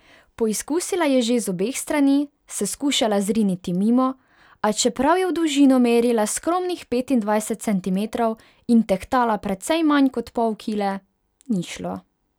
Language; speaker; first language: Slovenian; non-native, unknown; Hungarian